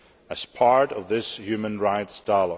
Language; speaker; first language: English; non-native, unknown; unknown